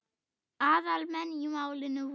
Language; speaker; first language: Icelandic; non-native, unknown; German